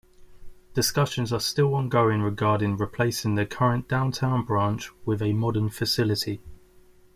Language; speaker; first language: English; native; English